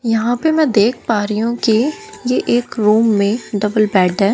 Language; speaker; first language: Hindi; native; Hindi